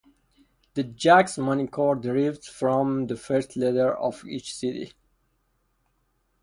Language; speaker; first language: English; non-native, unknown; Persian